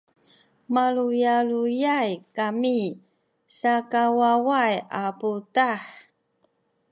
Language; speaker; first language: Sakizaya; non-native, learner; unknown